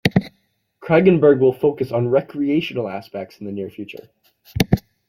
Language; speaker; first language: English; native; English